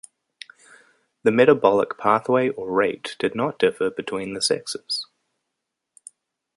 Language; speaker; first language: English; native; English